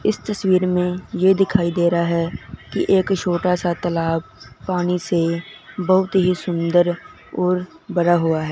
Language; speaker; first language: Hindi; non-native, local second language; Punjabi